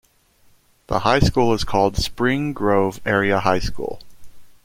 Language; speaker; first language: English; native; English